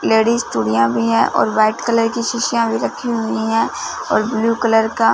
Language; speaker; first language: Hindi; non-native, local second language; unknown